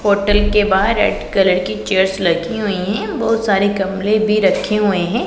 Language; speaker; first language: Hindi; non-native, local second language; Punjabi